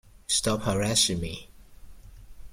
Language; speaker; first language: English; native; English